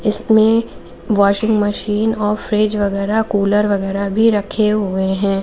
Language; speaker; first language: Hindi; native; Hindi